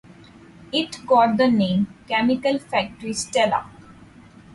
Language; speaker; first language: English; non-native, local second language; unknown